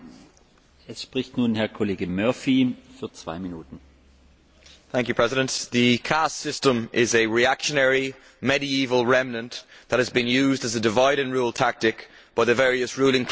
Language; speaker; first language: English; native; English